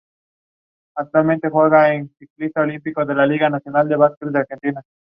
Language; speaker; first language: English; non-native, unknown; Spanish